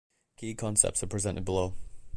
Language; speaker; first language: English; native; English